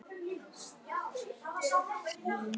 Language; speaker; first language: Icelandic; non-native, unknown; Vietnamese